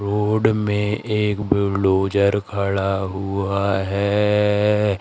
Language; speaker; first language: Hindi; native; Hindi